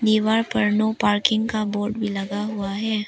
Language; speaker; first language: Hindi; non-native, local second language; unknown